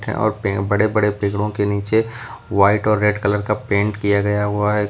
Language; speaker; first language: Hindi; native; Hindi